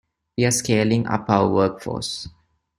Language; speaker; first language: English; non-native, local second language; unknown